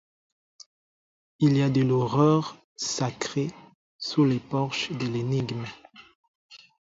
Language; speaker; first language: French; non-native, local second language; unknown